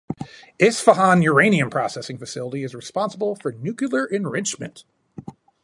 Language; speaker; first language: English; native; English